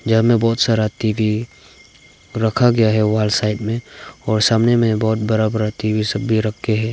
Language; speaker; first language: Hindi; early bilingual, other home language; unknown